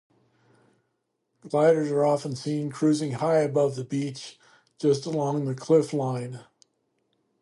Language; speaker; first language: English; native; English